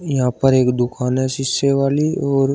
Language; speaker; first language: Hindi; native; Hindi